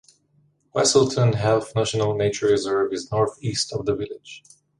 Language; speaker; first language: English; native; English